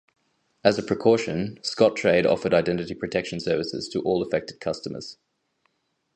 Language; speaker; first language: English; native; English